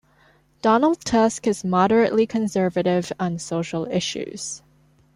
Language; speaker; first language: English; non-native, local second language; Cantonese